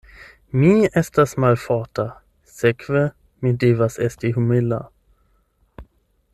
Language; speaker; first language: Esperanto; non-native, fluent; German